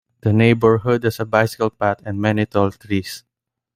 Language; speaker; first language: English; non-native, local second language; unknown